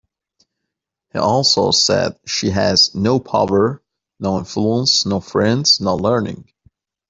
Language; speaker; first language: English; non-native, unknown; Persian